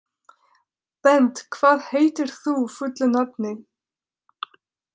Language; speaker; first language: Icelandic; non-native, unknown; French